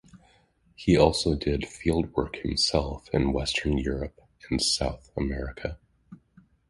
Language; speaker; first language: English; native; English